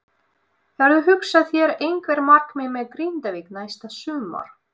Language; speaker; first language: Icelandic; non-native, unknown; Russian